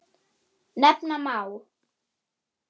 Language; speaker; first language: Icelandic; non-native, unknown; German